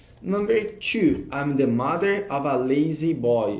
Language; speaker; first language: English; non-native, fluent; Portuguese